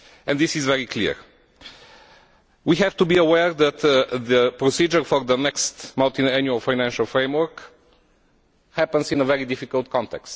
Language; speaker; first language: English; non-native, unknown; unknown